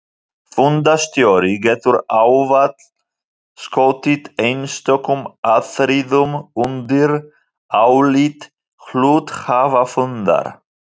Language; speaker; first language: Icelandic; non-native, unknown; Polish